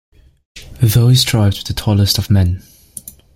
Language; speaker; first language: English; native; English